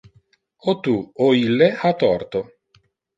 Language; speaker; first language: Interlingua; non-native, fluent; Italian